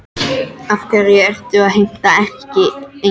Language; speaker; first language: Icelandic; non-native, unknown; French